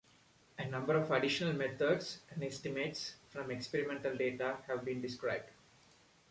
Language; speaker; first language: English; non-native, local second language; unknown